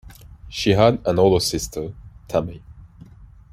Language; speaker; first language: English; non-native, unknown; French